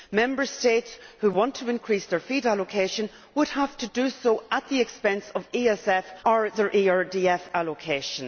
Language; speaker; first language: English; native; English